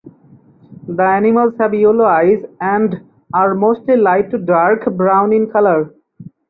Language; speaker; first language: English; non-native, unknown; Bangla